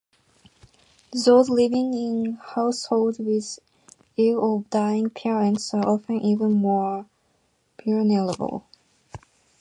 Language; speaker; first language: English; non-native, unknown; Japanese